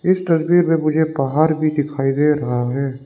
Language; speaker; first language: Hindi; non-native, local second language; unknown